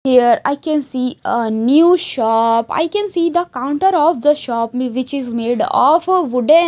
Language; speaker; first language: English; non-native, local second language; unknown